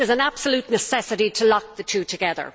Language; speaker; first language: English; native; English